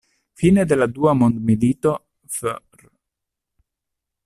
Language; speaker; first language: Esperanto; non-native, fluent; Italian